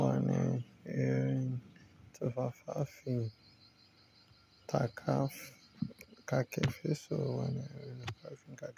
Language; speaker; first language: Hausa; native; Hausa